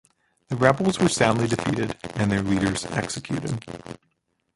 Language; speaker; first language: English; native; English